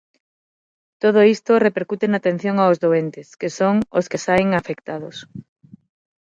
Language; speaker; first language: Galician; non-native, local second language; Spanish